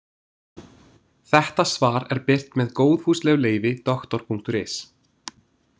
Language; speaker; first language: Icelandic; non-native, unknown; English